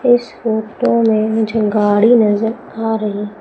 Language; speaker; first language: Hindi; native; Hindi